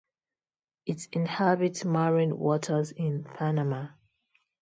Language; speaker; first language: English; non-native, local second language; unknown